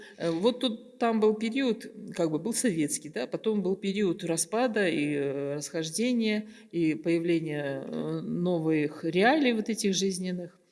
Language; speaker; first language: Russian; native; Russian